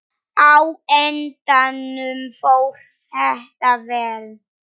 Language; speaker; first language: Icelandic; non-native, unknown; Polish